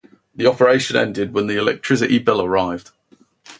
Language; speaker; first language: English; native; English